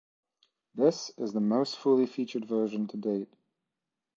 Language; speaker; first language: English; non-native, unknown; French